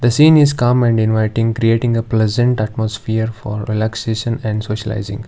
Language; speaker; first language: English; non-native, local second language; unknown